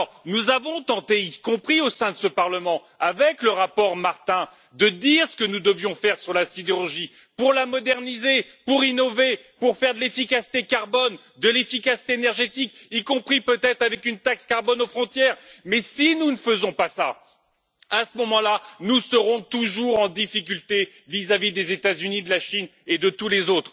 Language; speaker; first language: French; native; French